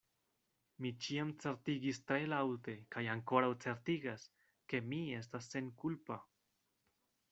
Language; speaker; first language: Esperanto; non-native, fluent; Spanish